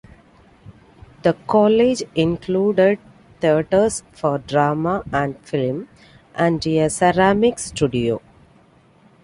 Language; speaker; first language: English; non-native, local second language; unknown